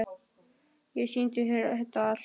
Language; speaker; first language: Icelandic; native; Icelandic